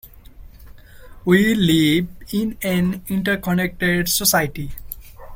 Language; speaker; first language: English; non-native, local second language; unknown